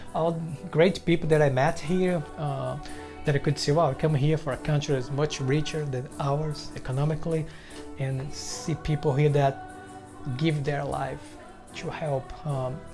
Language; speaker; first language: English; non-native, fluent; Portuguese